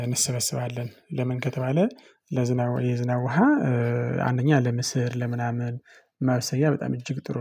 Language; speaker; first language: Amharic; non-native, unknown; Tigrinya